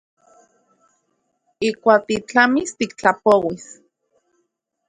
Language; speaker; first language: Central Puebla Nahuatl; native; Central Puebla Nahuatl